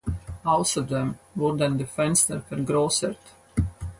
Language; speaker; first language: German; non-native, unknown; Latvian